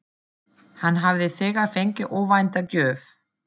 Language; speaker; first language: Icelandic; non-native, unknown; German